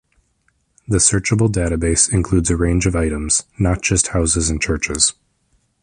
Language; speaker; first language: English; native; English